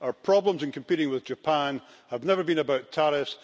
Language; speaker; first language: English; native; English